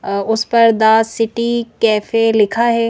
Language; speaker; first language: Hindi; native; Hindi